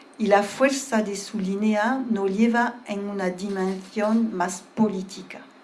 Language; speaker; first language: Spanish; early bilingual, heritage; Spanish